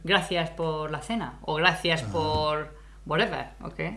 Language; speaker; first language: Spanish; native; Spanish